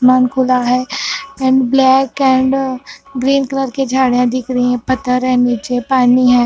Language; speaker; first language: Hindi; non-native, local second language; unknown